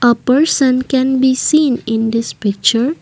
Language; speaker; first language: English; non-native, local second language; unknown